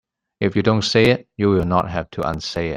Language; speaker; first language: English; non-native, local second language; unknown